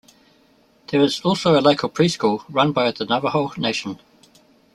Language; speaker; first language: English; native; English